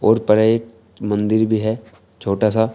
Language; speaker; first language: Hindi; native; Hindi